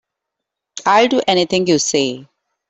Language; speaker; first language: English; non-native, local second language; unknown